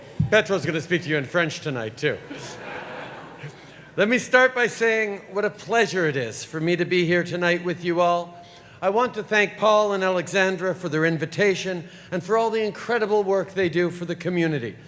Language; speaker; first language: English; native; English